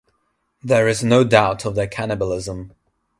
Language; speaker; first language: English; non-native, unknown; Nepali